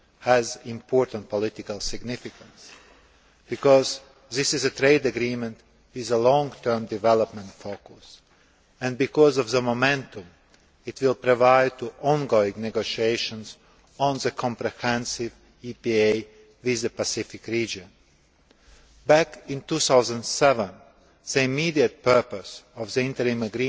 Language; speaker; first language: English; non-native, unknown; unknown